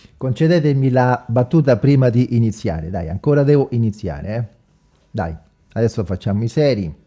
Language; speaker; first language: Italian; non-native, fluent; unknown